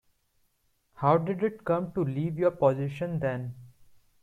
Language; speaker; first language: English; non-native, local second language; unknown